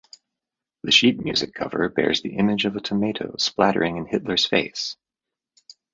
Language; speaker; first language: English; native; English